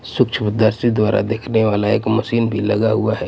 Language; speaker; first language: Hindi; non-native, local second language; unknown